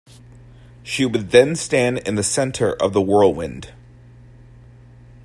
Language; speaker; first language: English; native; English